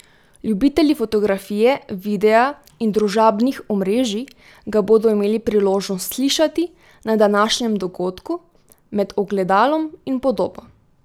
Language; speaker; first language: Slovenian; native; Slovenian